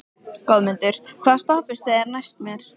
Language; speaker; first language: Icelandic; native; Icelandic